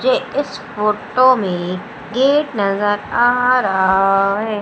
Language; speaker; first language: Hindi; native; Hindi